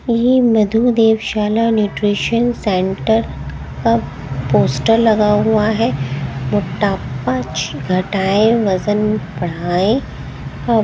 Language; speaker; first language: Hindi; native; Hindi